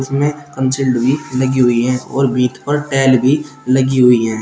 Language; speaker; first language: Hindi; native; Hindi